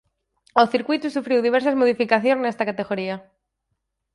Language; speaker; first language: Galician; native; Galician